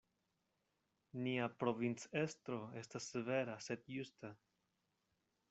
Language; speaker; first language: Esperanto; non-native, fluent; Spanish